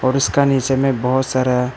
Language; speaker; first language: Hindi; non-native, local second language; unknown